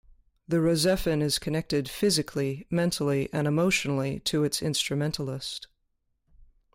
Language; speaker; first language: English; native; English